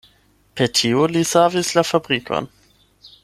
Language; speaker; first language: Esperanto; non-native, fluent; German